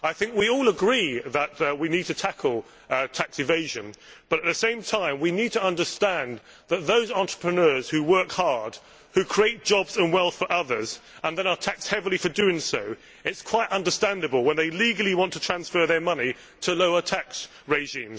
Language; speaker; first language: English; native; English